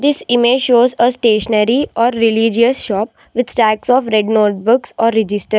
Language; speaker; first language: English; non-native, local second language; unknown